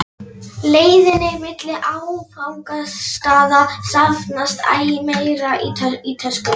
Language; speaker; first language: Icelandic; non-native, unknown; Polish